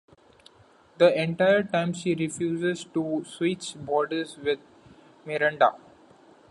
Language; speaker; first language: English; non-native, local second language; Marathi